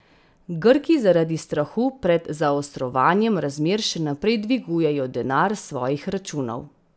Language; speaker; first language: Slovenian; native; Slovenian